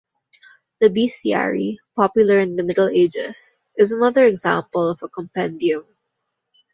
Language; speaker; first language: English; non-native, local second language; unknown